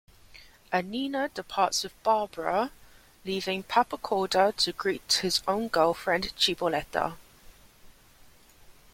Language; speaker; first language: English; native; English